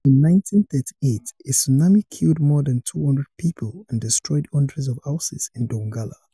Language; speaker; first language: English; non-native, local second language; Yoruba